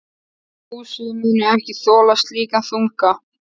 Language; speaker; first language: Icelandic; native; Icelandic